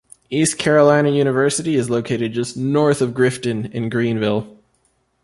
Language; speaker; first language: English; native; English